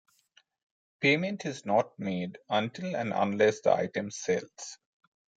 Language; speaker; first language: English; non-native, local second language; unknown